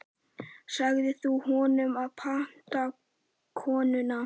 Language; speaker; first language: Icelandic; native; Icelandic